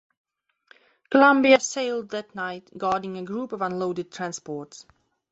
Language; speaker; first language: English; non-native, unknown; Belarusian